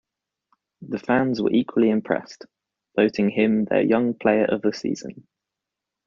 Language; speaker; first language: English; native; English